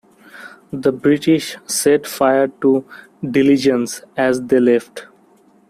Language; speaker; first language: English; non-native, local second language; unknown